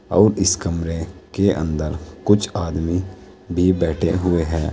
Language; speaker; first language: Hindi; native; Hindi